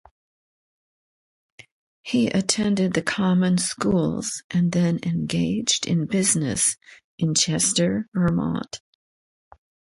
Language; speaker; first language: English; native; English